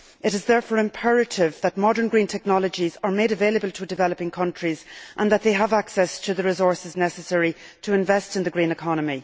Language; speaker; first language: English; native; English